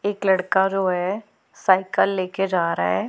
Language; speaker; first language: Hindi; non-native, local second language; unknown